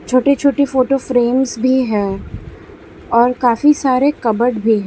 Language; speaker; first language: Hindi; non-native, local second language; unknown